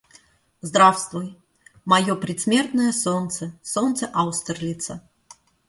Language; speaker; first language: Russian; native; Russian